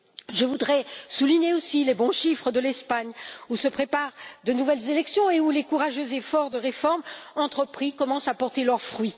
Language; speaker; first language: French; native; French